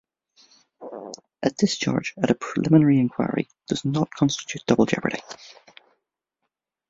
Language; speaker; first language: English; native; English